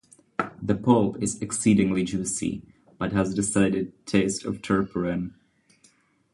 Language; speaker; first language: English; non-native, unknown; Czech